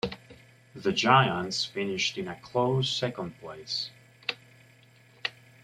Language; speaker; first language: English; native; English